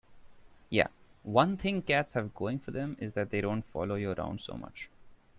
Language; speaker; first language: English; non-native, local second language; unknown